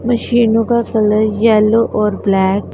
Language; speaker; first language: Hindi; non-native, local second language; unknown